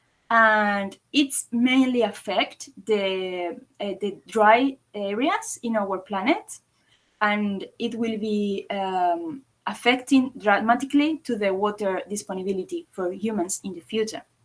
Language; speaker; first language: English; non-native, fluent; Spanish